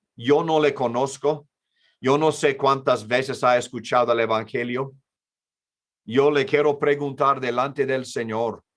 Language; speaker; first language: Spanish; non-native, fluent; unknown